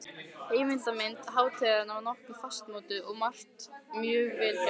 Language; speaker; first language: Icelandic; native; Icelandic